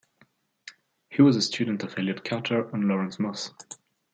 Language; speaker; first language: English; non-native, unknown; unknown